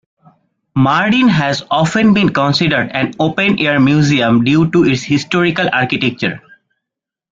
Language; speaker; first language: English; non-native, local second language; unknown